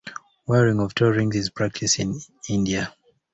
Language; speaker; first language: English; native; English